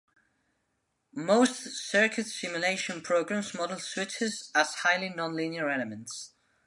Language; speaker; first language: English; non-native, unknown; Spanish